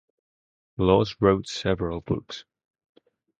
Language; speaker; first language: English; non-native, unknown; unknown